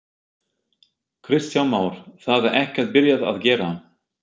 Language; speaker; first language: Icelandic; non-native, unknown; German